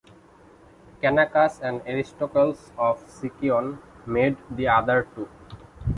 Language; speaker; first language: English; non-native, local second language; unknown